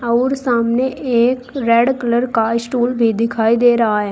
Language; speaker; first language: Hindi; native; Hindi